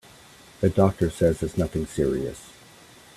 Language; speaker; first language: English; native; English